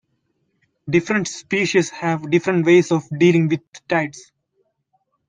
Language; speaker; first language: English; non-native, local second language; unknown